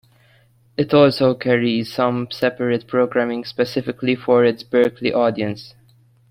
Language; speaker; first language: English; non-native, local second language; Maltese